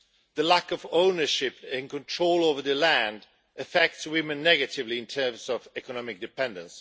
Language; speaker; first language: English; non-native, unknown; Swedish